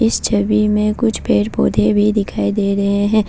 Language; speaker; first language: Hindi; non-native, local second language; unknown